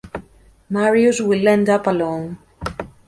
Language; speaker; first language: English; native; English